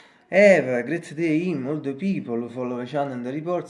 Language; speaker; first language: English; non-native, fluent; Italian